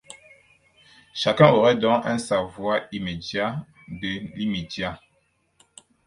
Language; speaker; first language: French; non-native, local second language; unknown